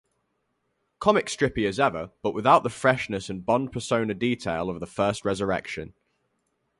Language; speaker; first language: English; native; English